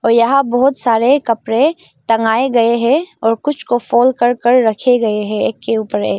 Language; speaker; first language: Hindi; non-native, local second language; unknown